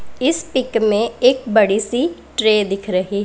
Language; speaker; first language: Hindi; non-native, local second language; Punjabi